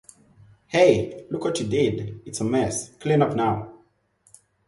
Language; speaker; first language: English; non-native, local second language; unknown